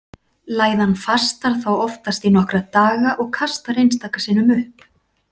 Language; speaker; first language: Icelandic; native; Icelandic